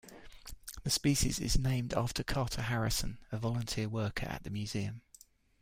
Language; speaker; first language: English; native; English